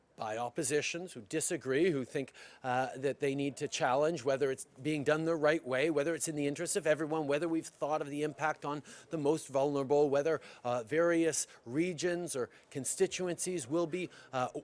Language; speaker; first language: English; early bilingual, other home language; French